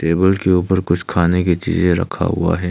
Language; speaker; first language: Hindi; non-native, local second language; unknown